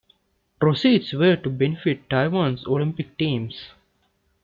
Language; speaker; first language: English; non-native, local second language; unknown